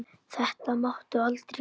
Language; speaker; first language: Icelandic; native; Icelandic